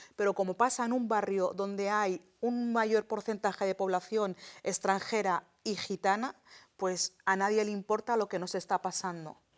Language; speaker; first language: Spanish; early bilingual, other home language; Arabic